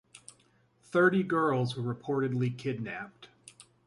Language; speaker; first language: English; native; English